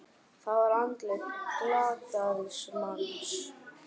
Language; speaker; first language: Icelandic; native; Icelandic